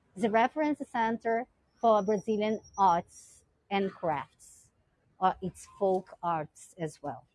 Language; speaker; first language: English; non-native, fluent; Portuguese